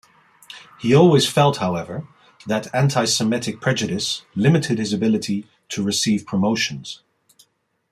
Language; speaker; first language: English; non-native, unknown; Dutch